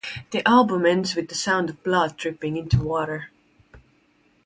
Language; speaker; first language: English; non-native, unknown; Estonian